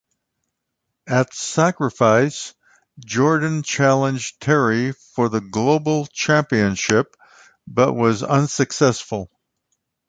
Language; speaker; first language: English; native; English